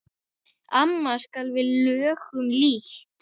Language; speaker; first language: Icelandic; native; Icelandic